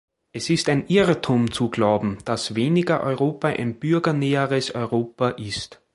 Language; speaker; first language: German; native; German